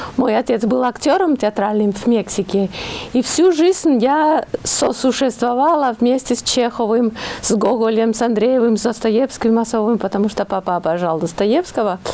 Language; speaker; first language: Russian; non-native, fluent; Spanish